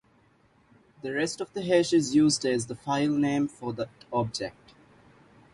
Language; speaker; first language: English; non-native, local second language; Divehi